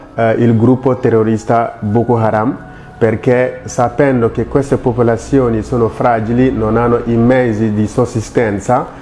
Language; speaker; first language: Italian; non-native, fluent; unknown